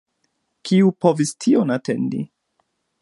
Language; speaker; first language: Esperanto; non-native, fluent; German